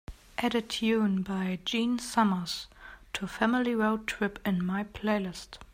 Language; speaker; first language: English; non-native, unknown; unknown